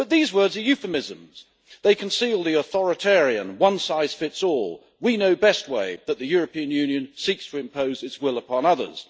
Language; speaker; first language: English; native; English